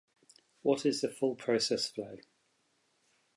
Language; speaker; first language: English; native; English